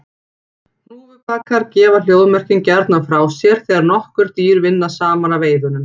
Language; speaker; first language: Icelandic; native; Icelandic